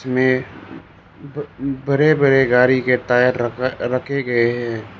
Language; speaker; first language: Hindi; non-native, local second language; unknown